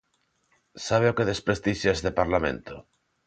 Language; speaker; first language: Galician; non-native, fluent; Spanish